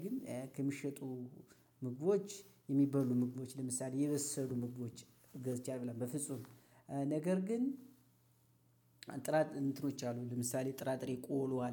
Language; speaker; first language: Amharic; native; Amharic